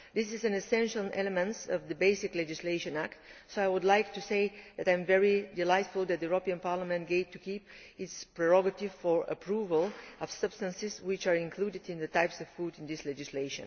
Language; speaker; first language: English; non-native, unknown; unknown